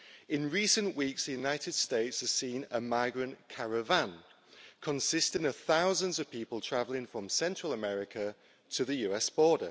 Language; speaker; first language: English; native; English